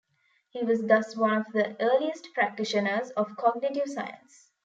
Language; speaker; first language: English; non-native, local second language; Tamil